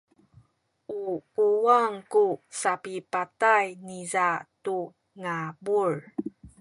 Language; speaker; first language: Sakizaya; native; Sakizaya